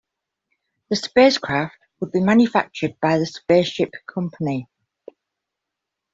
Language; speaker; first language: English; native; English